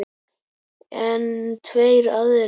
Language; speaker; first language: Icelandic; native; Icelandic